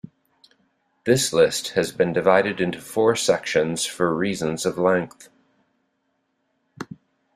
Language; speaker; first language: English; native; English